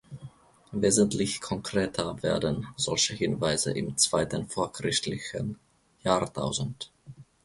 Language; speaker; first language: German; non-native, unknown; Finnish